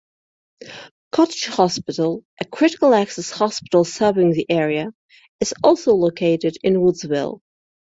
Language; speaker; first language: English; native; English